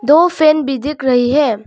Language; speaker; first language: Hindi; non-native, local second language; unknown